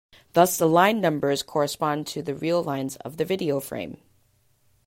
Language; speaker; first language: English; native; English